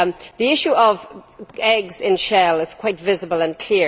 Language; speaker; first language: English; native; English